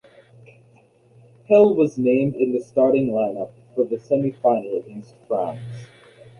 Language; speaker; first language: English; native; English